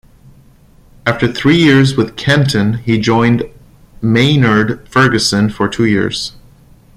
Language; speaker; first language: English; non-native, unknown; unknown